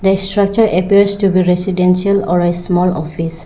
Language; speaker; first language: English; non-native, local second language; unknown